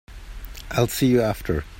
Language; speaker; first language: English; native; English